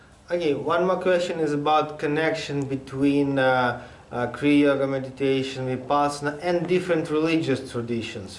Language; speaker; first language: English; non-native, fluent; Russian